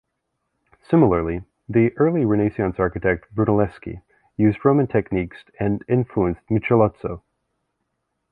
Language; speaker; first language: English; native; English